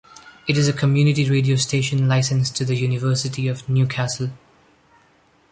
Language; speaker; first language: English; non-native, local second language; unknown